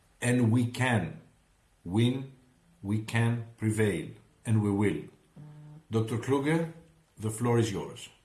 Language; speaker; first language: English; non-native, fluent; Greek